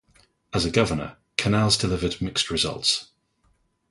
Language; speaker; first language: English; native; English